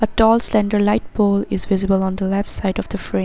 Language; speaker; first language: English; non-native, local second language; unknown